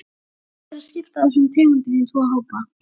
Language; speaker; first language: Icelandic; native; Icelandic